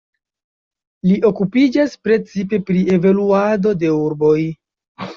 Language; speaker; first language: Esperanto; non-native, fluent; Chinese